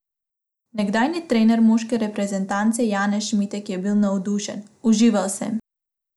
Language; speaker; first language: Slovenian; non-native, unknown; Macedonian